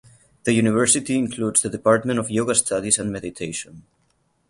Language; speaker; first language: English; non-native, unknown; Catalan